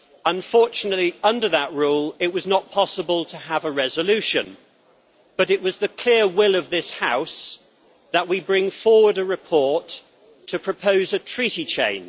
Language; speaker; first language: English; native; English